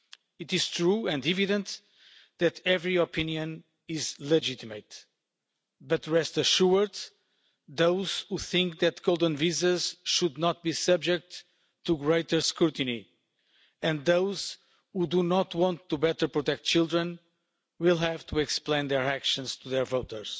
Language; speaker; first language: English; non-native, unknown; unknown